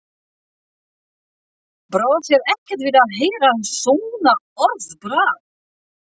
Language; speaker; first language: Icelandic; non-native, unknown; French